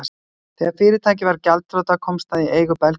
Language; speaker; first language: Icelandic; native; Icelandic